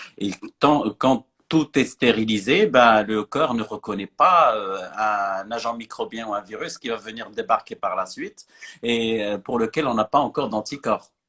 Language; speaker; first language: French; non-native, local second language; Arabic